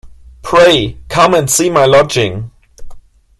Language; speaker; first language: English; non-native, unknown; German